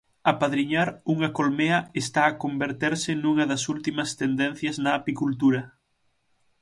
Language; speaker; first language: Galician; native; Galician